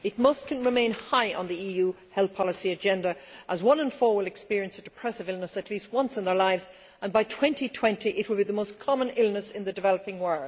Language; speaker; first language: English; native; English